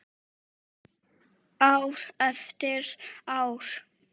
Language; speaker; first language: Icelandic; non-native, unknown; Czech